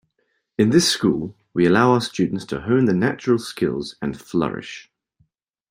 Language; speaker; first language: English; native; English